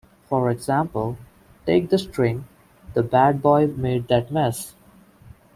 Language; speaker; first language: English; non-native, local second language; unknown